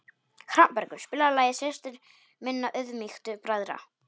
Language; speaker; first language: Icelandic; non-native, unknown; Polish